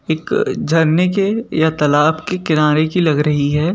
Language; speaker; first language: Hindi; native; Hindi